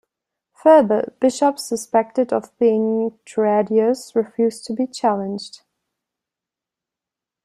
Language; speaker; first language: English; non-native, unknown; German